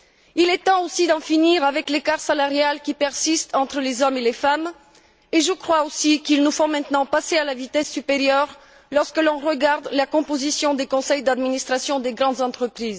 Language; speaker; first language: French; non-native, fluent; Bulgarian